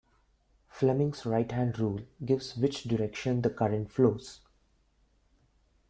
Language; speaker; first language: English; non-native, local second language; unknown